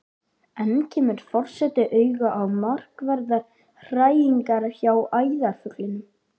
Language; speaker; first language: Icelandic; native; Icelandic